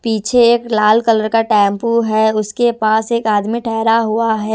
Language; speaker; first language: Hindi; non-native, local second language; Punjabi